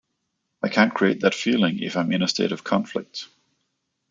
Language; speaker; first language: English; non-native, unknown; Danish